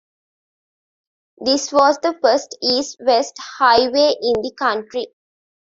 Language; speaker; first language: English; non-native, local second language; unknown